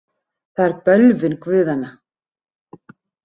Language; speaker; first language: Icelandic; native; Icelandic